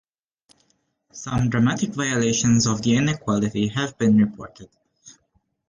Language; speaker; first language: English; non-native, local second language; Maltese